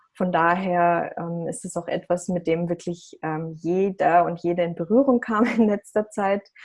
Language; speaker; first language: German; early bilingual, other home language; Russian